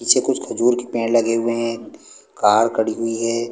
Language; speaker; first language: Hindi; non-native, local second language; Punjabi